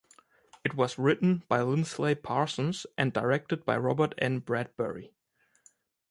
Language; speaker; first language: English; non-native, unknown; German